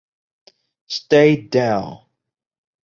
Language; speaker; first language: English; non-native, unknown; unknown